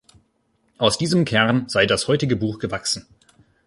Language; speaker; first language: German; native; German